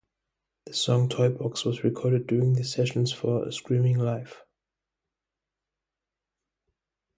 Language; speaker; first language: English; non-native, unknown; German